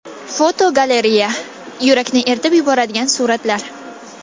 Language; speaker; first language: Uzbek; non-native, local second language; Kazakh